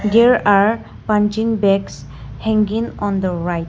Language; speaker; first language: English; non-native, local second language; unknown